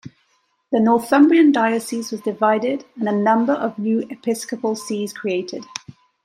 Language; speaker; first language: English; native; English